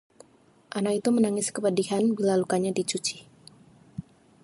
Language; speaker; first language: Indonesian; native; Indonesian